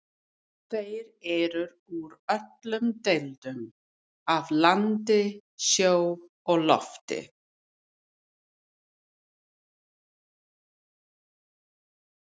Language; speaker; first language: Icelandic; non-native, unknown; English